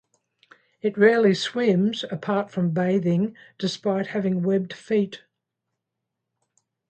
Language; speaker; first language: English; native; English